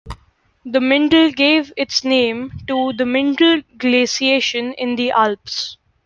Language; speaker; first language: English; non-native, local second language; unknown